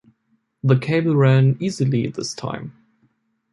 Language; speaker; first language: English; non-native, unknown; German